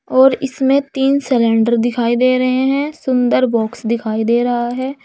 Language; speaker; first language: Hindi; native; Hindi